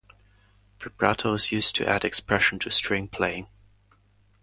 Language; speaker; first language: English; native; English